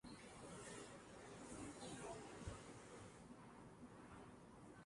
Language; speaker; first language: English; native; English